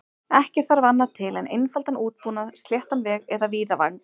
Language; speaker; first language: Icelandic; native; Icelandic